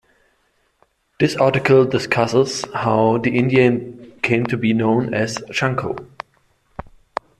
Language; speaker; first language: English; non-native, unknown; German